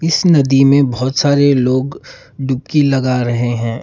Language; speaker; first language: Hindi; non-native, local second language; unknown